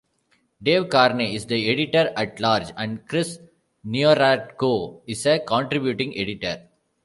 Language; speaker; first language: English; non-native, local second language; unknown